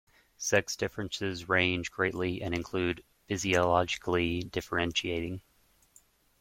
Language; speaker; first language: English; native; English